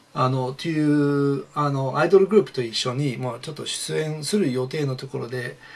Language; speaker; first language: Japanese; non-native, fluent; English